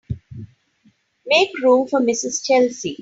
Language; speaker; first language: English; non-native, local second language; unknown